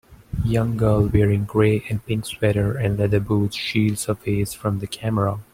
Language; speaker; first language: English; non-native, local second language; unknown